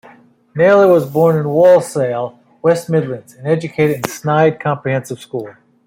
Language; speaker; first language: English; native; English